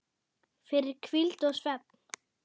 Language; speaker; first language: Icelandic; non-native, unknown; German